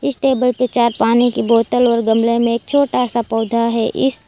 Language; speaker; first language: Hindi; non-native, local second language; Gujarati